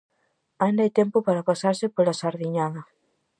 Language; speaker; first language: Galician; native; Galician